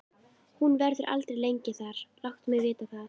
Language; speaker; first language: Icelandic; native; Icelandic